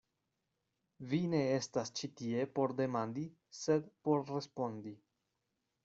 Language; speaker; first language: Esperanto; non-native, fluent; Spanish